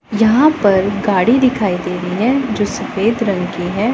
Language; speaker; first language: Hindi; non-native, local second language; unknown